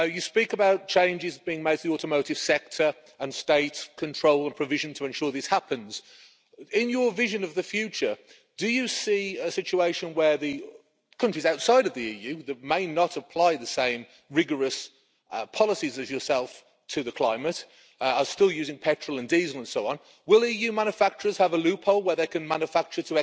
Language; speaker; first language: English; native; English